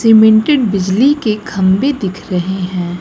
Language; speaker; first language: Hindi; native; Hindi